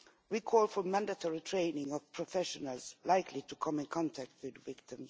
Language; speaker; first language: English; non-native, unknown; Swedish